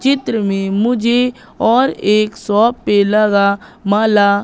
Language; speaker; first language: Hindi; native; Hindi